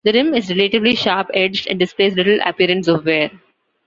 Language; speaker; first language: English; non-native, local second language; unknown